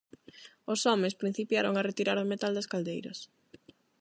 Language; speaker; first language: Galician; non-native, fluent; Spanish